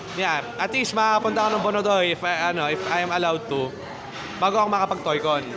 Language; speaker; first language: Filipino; non-native, local second language; Cebuano